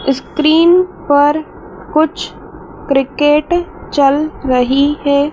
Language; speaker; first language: Hindi; native; Hindi